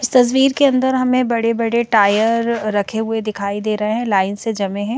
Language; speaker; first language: Hindi; native; Hindi